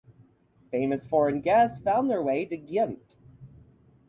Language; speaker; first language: English; native; English